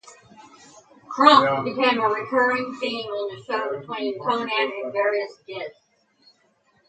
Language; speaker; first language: English; native; English